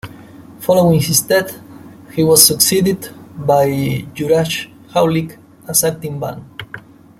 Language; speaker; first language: English; non-native, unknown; Spanish